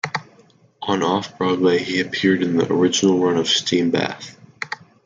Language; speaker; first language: English; native; English